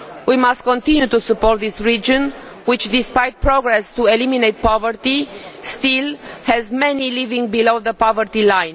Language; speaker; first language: English; non-native, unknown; Romanian